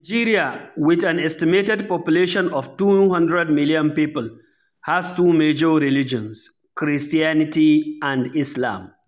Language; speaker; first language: English; non-native, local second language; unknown